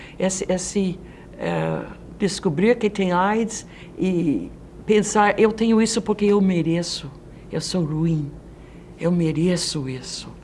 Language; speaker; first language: Portuguese; non-native, fluent; Dutch